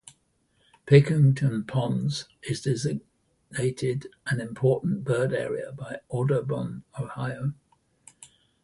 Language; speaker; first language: English; native; English